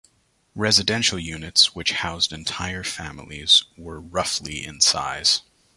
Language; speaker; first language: English; native; English